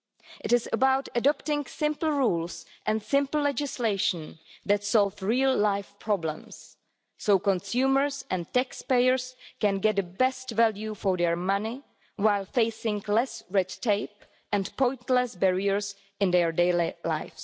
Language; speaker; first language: English; non-native, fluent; Czech